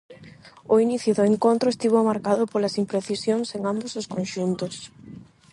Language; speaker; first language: Galician; non-native, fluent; Spanish